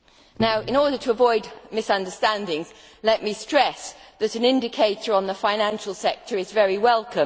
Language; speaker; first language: English; native; English